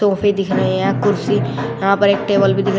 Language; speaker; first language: Hindi; native; Hindi